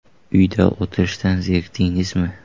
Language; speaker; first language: Uzbek; native; Uzbek